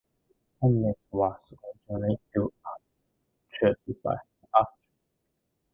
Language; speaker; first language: English; non-native, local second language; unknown